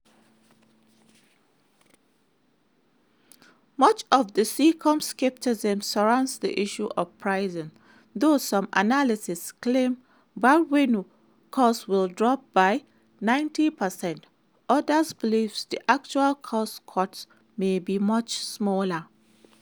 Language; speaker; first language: English; non-native, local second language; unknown